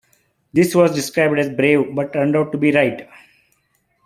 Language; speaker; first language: English; non-native, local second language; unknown